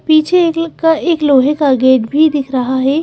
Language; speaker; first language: Hindi; native; Hindi